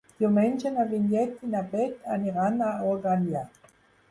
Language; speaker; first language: Catalan; non-native, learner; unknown